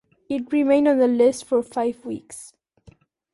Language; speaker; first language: English; non-native, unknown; Catalan